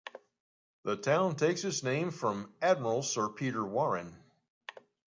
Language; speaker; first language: English; native; English